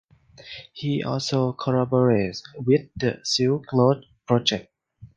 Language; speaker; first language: English; non-native, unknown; Thai